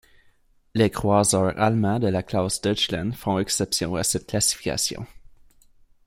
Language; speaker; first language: French; native; French